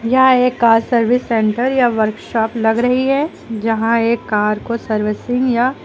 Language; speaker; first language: Hindi; native; Hindi